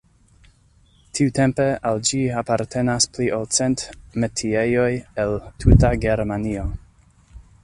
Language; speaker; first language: Esperanto; non-native, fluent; English